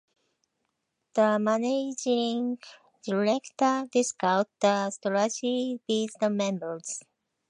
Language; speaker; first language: English; non-native, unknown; Japanese